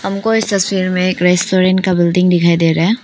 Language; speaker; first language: Hindi; non-native, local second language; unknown